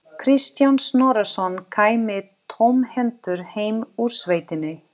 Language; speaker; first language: Icelandic; non-native, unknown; Portuguese